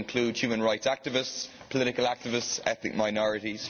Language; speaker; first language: English; native; English